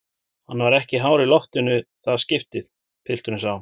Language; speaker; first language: Icelandic; native; Icelandic